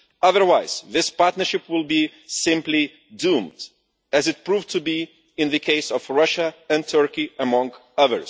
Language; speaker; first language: English; non-native, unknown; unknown